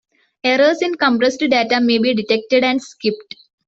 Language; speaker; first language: English; non-native, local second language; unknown